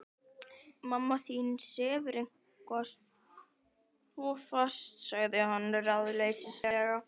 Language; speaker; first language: Icelandic; native; Icelandic